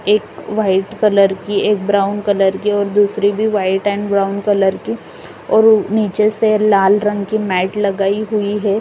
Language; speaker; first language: Hindi; native; Hindi